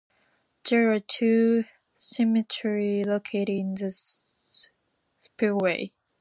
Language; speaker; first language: English; non-native, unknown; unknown